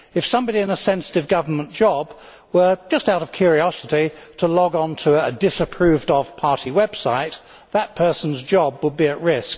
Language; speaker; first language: English; native; English